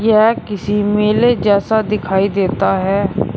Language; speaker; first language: Hindi; native; Hindi